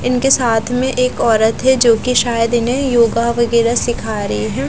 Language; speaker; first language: Hindi; non-native, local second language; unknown